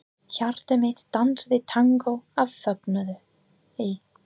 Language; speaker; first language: Icelandic; non-native, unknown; English